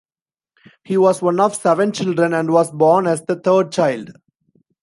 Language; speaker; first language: English; non-native, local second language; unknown